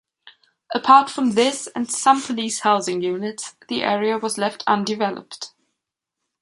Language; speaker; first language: English; non-native, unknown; German